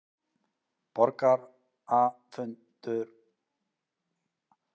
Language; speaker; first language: Icelandic; native; Icelandic